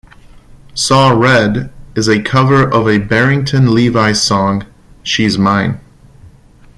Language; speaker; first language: English; non-native, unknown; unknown